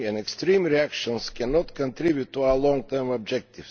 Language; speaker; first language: English; non-native, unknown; Bulgarian